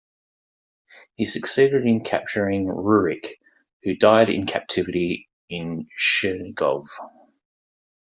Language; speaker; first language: English; native; English